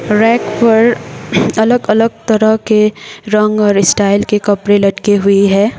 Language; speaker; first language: Hindi; non-native, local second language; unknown